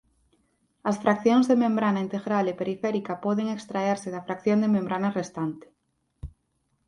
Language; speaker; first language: Galician; native; Galician